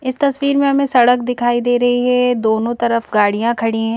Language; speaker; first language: Hindi; native; Hindi